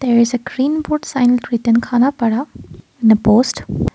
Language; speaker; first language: English; non-native, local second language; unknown